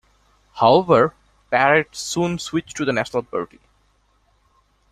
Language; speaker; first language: English; non-native, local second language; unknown